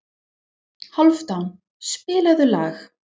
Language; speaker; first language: Icelandic; non-native, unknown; English